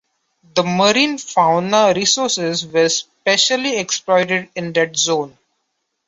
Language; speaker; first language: English; non-native, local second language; Marathi